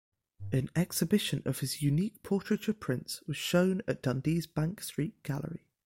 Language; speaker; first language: English; native; English